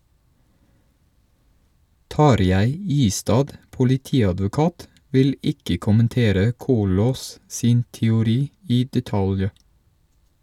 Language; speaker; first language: Norwegian; non-native, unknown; English